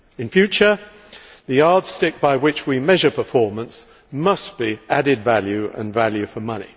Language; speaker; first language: English; native; English